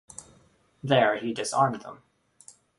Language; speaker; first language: English; non-native, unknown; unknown